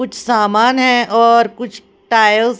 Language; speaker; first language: Hindi; non-native, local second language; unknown